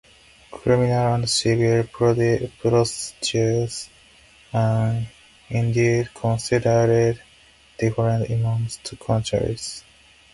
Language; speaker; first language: English; non-native, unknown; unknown